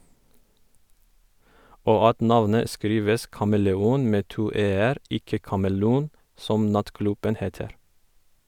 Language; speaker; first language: Norwegian; non-native, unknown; Kurdish